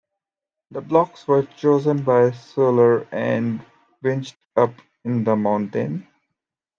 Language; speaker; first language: English; native; English